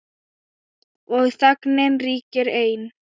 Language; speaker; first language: Icelandic; non-native, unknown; Thai